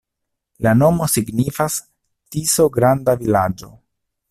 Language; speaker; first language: Esperanto; non-native, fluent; Italian